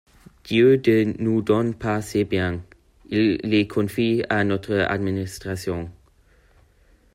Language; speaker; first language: French; non-native, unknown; German